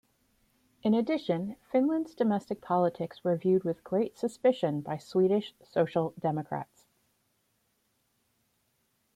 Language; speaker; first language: English; native; English